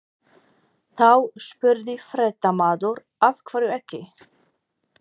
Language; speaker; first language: Icelandic; non-native, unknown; Polish